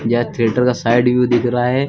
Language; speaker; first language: Hindi; native; Hindi